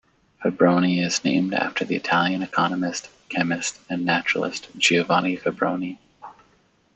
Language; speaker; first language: English; native; English